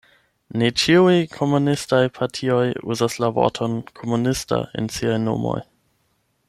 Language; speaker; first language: Esperanto; non-native, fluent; German